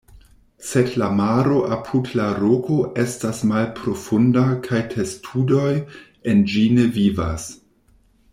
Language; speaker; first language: Esperanto; non-native, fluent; German